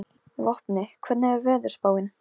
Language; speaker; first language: Icelandic; non-native, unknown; Polish